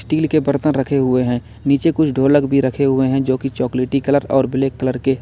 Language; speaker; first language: Hindi; native; Hindi